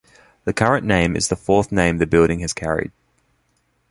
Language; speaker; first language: English; native; English